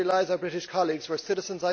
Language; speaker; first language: English; native; English